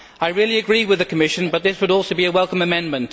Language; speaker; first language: English; native; English